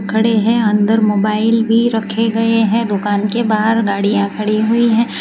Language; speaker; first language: Hindi; non-native, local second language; Gujarati